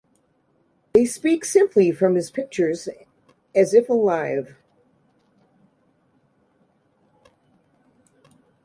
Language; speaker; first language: English; native; English